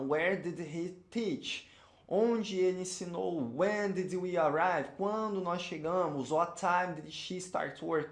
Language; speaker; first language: English; non-native, fluent; Portuguese